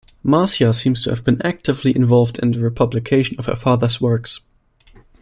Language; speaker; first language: English; non-native, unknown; German